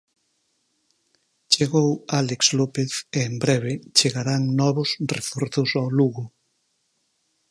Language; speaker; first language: Galician; native; Galician